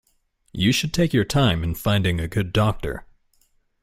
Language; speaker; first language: English; native; English